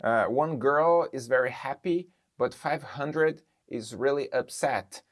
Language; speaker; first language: English; non-native, fluent; Portuguese